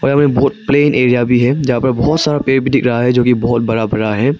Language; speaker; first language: Hindi; non-native, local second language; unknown